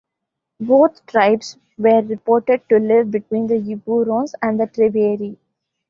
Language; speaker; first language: English; non-native, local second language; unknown